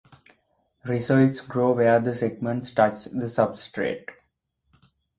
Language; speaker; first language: English; non-native, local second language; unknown